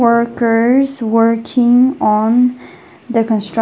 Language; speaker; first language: English; non-native, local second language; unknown